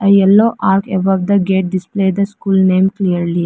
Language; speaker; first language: English; non-native, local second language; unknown